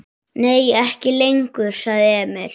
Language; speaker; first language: Icelandic; native; Icelandic